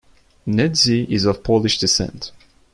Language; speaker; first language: English; non-native, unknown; Turkish